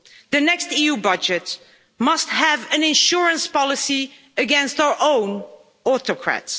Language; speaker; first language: English; non-native, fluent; Dutch